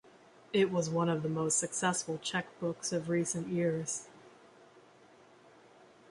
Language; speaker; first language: English; native; English